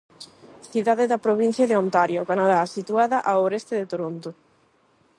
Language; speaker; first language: Galician; non-native, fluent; Spanish